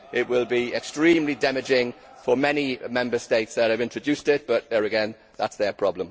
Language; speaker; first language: English; native; English